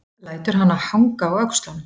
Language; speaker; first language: Icelandic; native; Icelandic